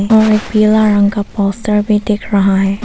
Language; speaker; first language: Hindi; non-native, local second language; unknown